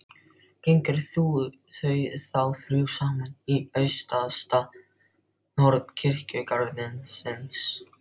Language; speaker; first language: Icelandic; non-native, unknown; Filipino